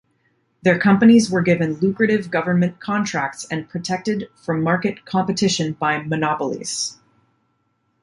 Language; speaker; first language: English; native; English